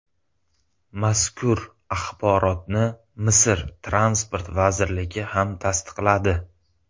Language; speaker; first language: Uzbek; native; Uzbek